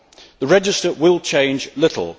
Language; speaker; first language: English; native; English